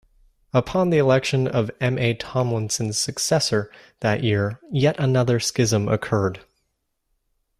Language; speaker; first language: English; native; English